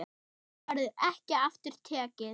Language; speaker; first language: Icelandic; non-native, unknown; German